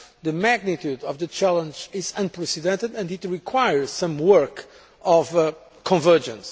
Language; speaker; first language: English; non-native, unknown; Portuguese